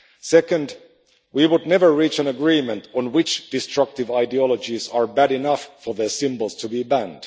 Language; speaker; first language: English; non-native, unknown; Finnish